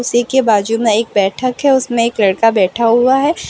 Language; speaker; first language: Hindi; non-native, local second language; Gujarati